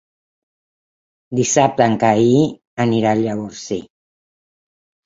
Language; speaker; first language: Catalan; non-native, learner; Spanish